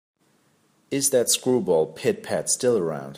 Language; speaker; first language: English; native; English